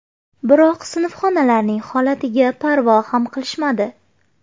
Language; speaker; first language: Uzbek; native; Uzbek